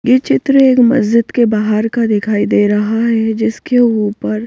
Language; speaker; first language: Hindi; native; Hindi